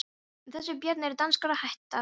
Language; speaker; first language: Icelandic; non-native, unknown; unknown